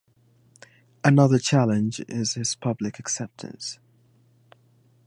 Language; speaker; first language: English; native; English